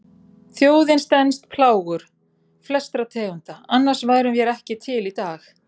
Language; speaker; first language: Icelandic; native; Icelandic